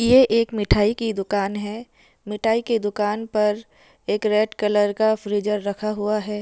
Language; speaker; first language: Hindi; non-native, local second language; Punjabi